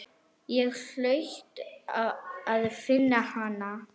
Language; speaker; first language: Icelandic; non-native, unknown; Arabic